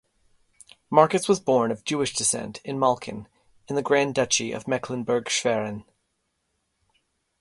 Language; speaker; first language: English; native; English